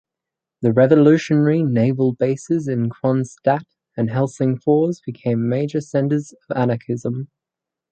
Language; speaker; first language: English; native; English